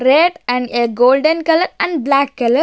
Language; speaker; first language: English; non-native, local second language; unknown